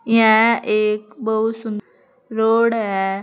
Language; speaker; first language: Hindi; native; Hindi